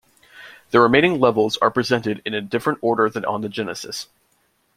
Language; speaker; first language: English; native; English